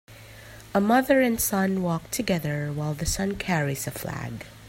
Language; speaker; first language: English; non-native, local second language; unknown